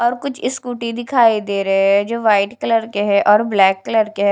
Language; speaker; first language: Hindi; non-native, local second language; Punjabi